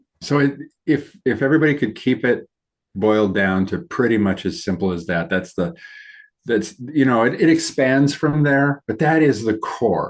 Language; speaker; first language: English; native; English